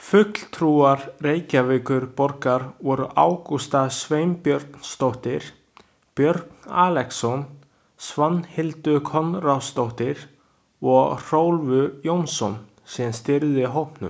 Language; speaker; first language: Icelandic; non-native, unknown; Chinese